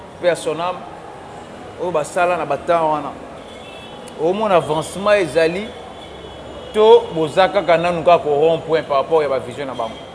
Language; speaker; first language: Lingala; non-native, local second language; Phende